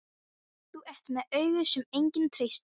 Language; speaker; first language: Icelandic; non-native, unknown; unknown